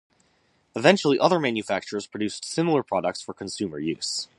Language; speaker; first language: English; native; English